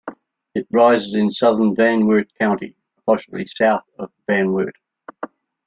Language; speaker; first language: English; native; English